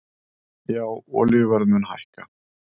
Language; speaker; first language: Icelandic; native; Icelandic